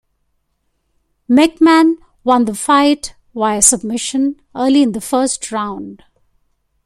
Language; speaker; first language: English; non-native, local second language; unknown